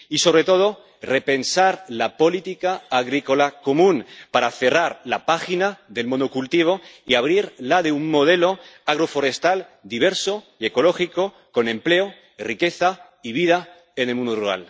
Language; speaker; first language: Spanish; native; Spanish